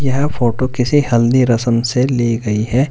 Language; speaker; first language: Hindi; native; Hindi